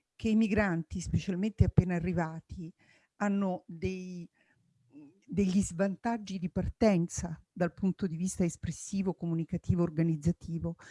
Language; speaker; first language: Italian; native; Italian